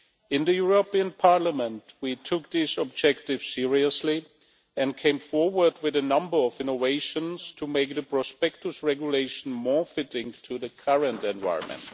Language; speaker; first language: English; non-native, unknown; Czech